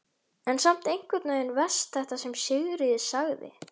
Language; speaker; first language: Icelandic; native; Icelandic